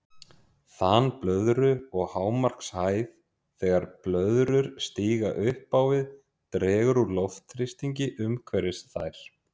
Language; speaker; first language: Icelandic; native; Icelandic